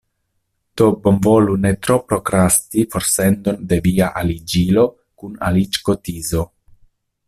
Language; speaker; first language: Esperanto; non-native, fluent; Italian